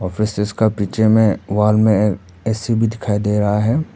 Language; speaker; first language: Hindi; non-native, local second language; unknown